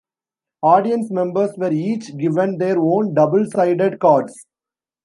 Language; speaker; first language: English; non-native, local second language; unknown